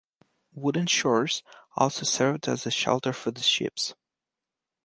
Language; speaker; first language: English; non-native, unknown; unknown